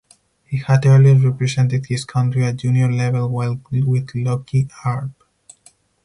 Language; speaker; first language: English; non-native, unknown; Spanish